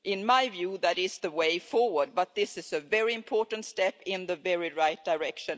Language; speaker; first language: English; non-native, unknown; Swedish